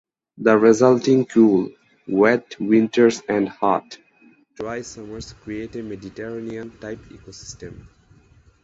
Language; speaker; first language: English; native; English